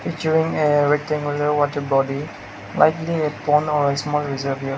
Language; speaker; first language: English; non-native, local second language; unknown